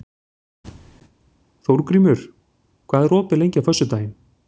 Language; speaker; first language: Icelandic; native; Icelandic